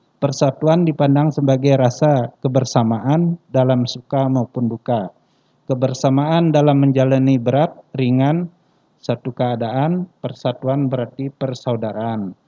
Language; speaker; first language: Indonesian; non-native, local second language; Balinese